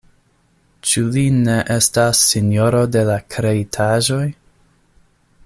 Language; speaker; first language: Esperanto; non-native, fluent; English